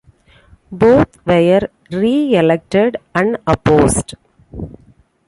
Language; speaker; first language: English; non-native, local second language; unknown